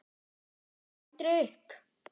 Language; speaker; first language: Icelandic; non-native, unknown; German